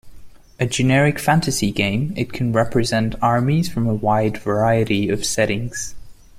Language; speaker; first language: English; non-native, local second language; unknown